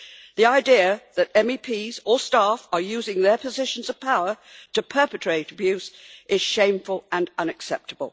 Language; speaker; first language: English; native; English